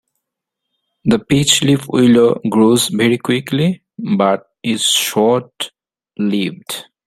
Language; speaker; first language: English; non-native, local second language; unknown